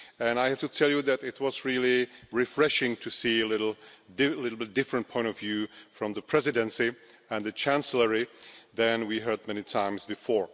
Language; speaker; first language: English; non-native, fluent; Czech